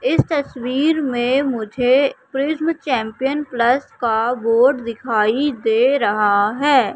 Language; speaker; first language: Hindi; native; Hindi